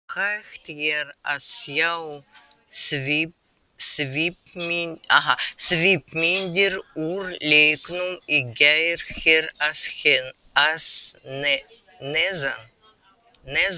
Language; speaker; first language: Icelandic; non-native, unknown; Russian